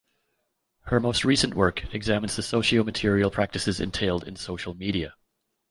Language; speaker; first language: English; native; English